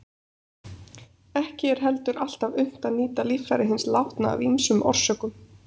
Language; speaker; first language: Icelandic; native; Icelandic